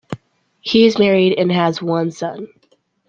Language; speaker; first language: English; native; English